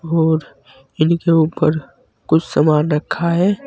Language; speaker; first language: Hindi; native; Hindi